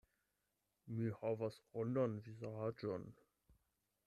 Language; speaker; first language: Esperanto; non-native, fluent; German